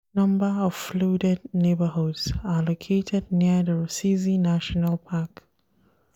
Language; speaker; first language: English; non-native, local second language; Hausa